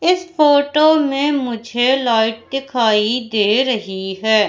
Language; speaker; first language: Hindi; native; Hindi